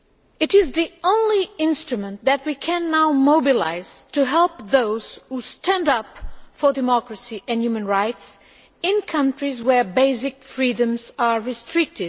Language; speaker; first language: English; non-native, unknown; Portuguese